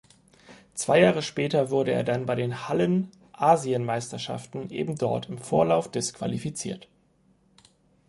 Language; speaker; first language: German; native; German